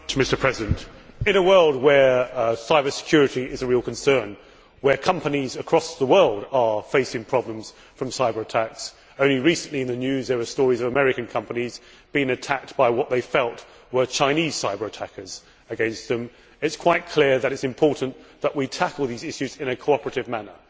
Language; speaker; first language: English; native; English